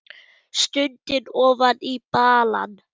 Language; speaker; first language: Icelandic; non-native, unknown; German